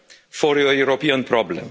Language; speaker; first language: English; non-native, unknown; Romanian